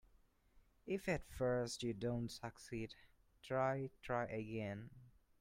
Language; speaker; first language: English; non-native, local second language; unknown